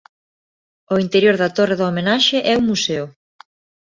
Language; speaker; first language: Galician; non-native, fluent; Spanish